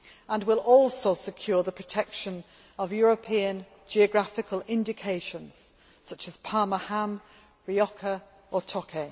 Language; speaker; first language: English; non-native, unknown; Greek